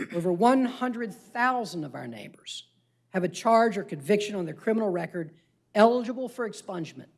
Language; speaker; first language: English; native; English